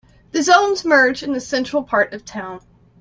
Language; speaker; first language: English; native; English